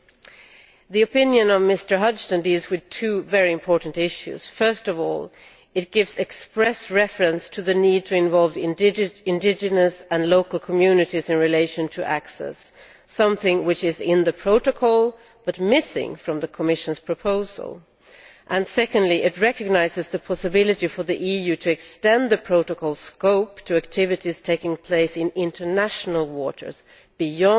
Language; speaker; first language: English; non-native, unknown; Swedish